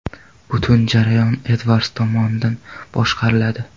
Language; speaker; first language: Uzbek; non-native, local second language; Kara-Kalpak